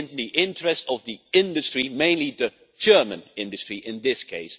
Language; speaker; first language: English; non-native, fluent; Dutch